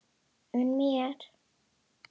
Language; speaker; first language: Icelandic; non-native, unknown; Indonesian